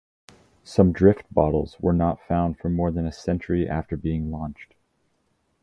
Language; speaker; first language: English; native; English